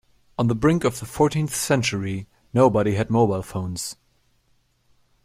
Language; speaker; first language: English; non-native, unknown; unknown